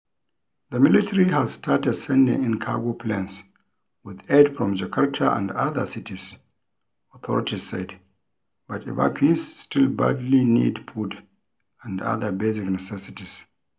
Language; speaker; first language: English; non-native, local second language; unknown